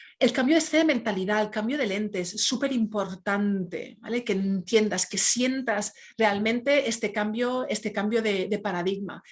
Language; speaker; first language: Spanish; native; Spanish